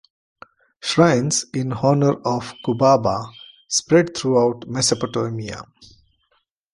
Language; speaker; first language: English; non-native, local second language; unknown